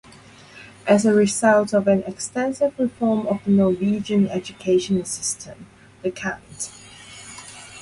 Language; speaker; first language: English; non-native, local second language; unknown